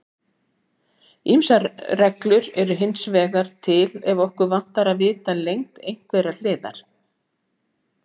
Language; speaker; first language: Icelandic; native; Icelandic